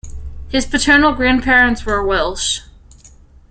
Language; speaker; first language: English; native; English